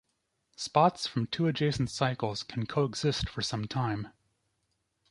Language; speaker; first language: English; native; English